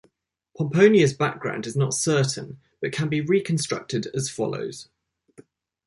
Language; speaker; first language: English; native; English